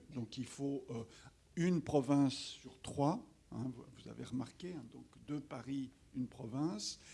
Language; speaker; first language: French; native; French